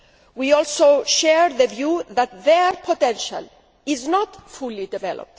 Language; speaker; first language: English; non-native, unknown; Greek